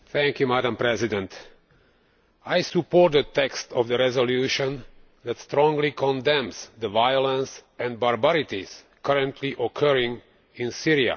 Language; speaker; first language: English; non-native, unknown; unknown